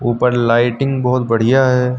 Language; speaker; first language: Hindi; native; Hindi